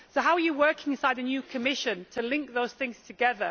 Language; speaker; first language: English; native; English